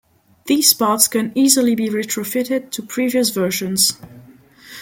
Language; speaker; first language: English; non-native, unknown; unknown